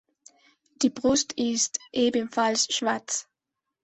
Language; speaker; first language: German; non-native, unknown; Spanish